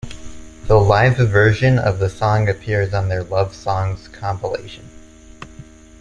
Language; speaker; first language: English; native; English